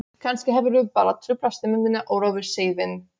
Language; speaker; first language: Icelandic; non-native, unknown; Polish